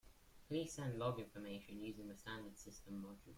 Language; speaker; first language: English; native; English